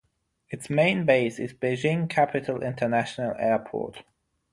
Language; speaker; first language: English; non-native, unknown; German